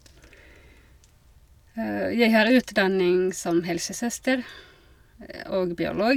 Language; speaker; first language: Norwegian; non-native, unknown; Finnish